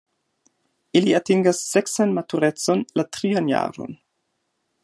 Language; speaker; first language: Esperanto; non-native, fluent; German